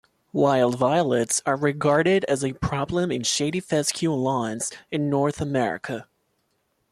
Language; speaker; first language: English; non-native, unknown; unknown